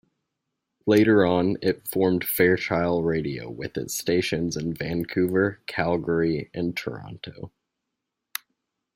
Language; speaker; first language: English; native; English